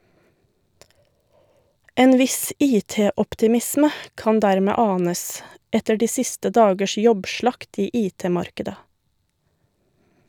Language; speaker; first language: Norwegian; native; Norwegian